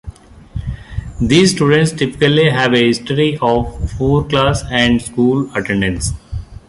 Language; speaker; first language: English; non-native, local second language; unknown